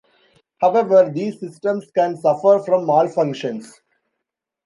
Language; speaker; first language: English; non-native, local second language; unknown